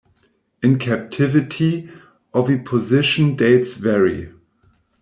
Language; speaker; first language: English; non-native, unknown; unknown